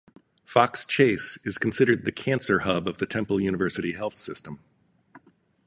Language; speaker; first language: English; native; English